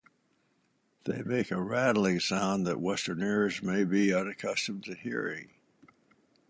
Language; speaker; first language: English; native; English